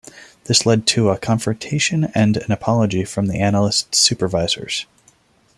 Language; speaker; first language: English; non-native, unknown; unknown